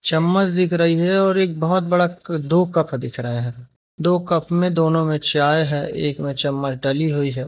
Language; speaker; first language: Hindi; native; Hindi